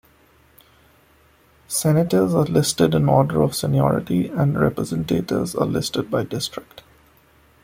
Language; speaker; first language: English; non-native, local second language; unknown